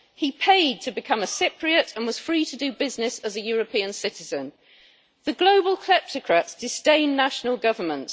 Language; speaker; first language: English; native; English